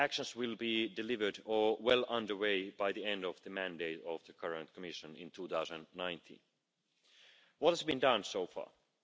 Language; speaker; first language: English; native; English